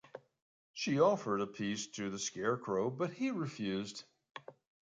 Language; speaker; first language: English; native; English